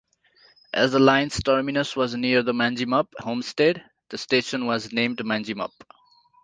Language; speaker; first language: English; non-native, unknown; Nepali